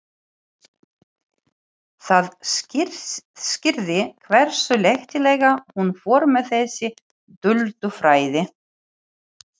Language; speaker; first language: Icelandic; non-native, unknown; Ukrainian